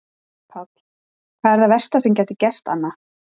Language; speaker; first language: Icelandic; native; Icelandic